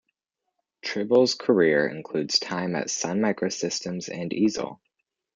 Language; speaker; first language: English; native; English